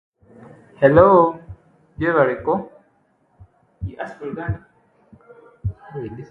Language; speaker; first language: English; non-native, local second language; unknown